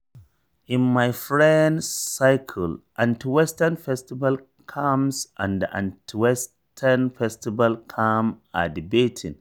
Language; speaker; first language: English; non-native, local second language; Hausa